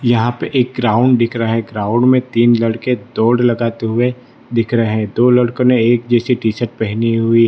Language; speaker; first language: Hindi; non-native, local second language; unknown